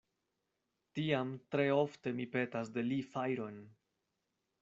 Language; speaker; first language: Esperanto; non-native, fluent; Spanish